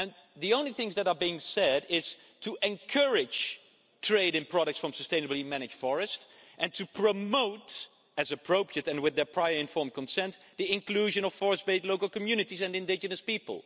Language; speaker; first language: English; non-native, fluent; Dutch